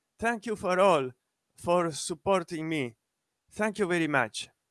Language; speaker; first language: English; non-native, learner; Italian